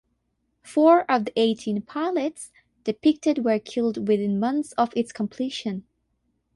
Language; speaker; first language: English; non-native, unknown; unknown